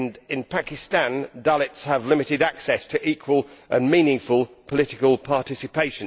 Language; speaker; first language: English; native; English